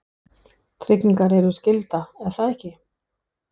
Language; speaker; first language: Icelandic; non-native, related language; Danish